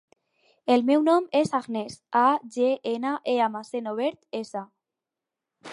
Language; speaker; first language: Catalan; non-native, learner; Spanish